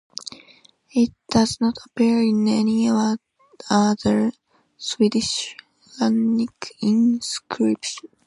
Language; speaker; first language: English; non-native, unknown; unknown